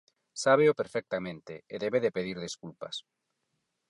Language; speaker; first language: Galician; non-native, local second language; Spanish